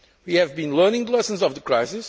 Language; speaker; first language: English; non-native, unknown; Portuguese